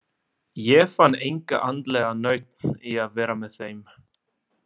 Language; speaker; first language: Icelandic; non-native, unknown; Italian